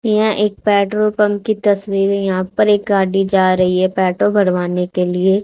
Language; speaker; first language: Hindi; native; Hindi